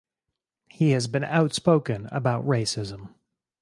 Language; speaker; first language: English; native; English